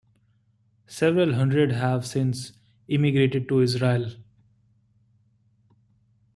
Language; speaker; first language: English; non-native, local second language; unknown